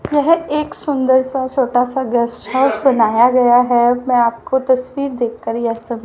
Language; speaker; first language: Hindi; native; Hindi